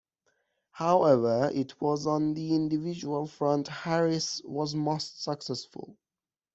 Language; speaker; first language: English; non-native, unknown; Persian